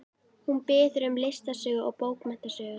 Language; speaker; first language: Icelandic; native; Icelandic